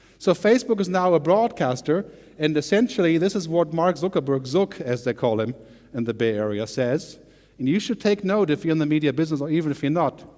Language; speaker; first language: English; non-native, fluent; German